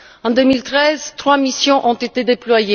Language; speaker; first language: French; non-native, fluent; Bulgarian